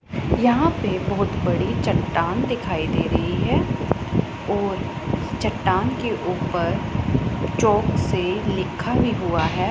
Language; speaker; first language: Hindi; non-native, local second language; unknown